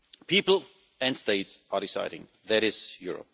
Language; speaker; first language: English; non-native, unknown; German